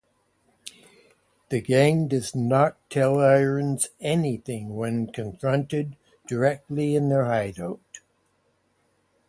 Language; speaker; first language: English; native; English